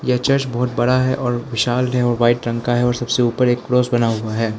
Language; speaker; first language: Hindi; non-native, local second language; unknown